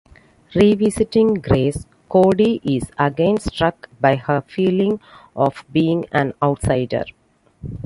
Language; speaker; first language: English; non-native, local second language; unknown